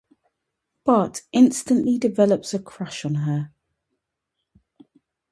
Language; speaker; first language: English; native; English